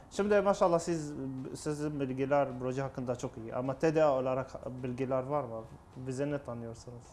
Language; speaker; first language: Turkish; non-native, learner; Arabic